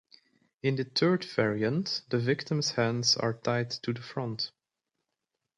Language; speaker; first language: English; native; English